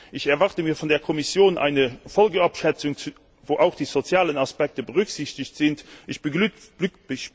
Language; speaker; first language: German; non-native, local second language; Luxembourgish